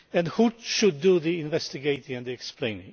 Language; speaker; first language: English; non-native, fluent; Polish